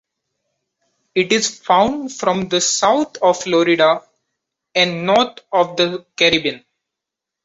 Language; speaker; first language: English; non-native, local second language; Marathi